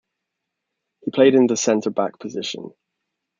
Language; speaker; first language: English; native; English